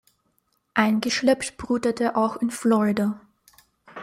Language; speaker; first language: German; native; German